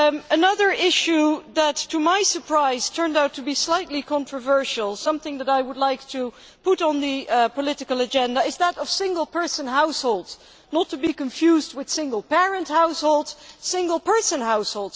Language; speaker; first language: English; non-native, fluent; Dutch